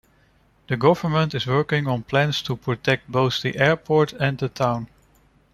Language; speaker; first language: English; non-native, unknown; Dutch